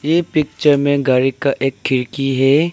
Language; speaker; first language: Hindi; non-native, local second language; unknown